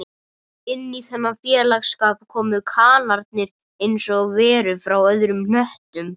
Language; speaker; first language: Icelandic; non-native, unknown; Russian